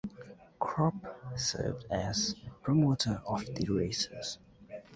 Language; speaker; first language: English; native; English